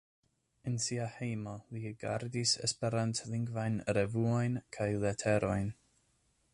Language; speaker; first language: Esperanto; non-native, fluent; English